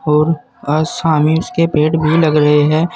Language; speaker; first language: Hindi; native; Hindi